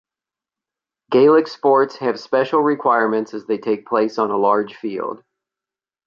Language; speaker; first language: English; native; English